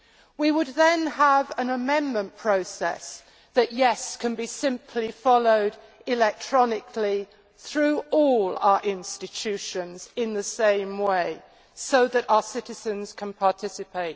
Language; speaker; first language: English; native; English